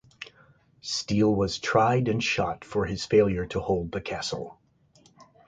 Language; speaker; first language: English; native; English